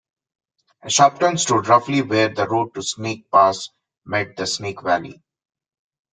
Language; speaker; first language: English; non-native, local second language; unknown